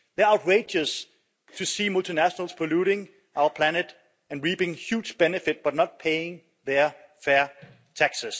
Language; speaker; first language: English; non-native, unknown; Danish